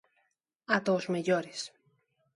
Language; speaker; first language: Galician; non-native, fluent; Spanish